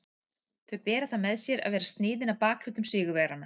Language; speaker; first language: Icelandic; native; Icelandic